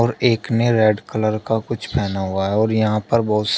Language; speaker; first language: Hindi; native; Hindi